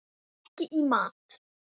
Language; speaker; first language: Icelandic; native; Icelandic